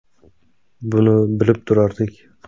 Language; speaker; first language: Uzbek; native; Uzbek